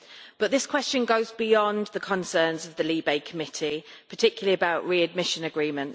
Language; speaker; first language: English; native; English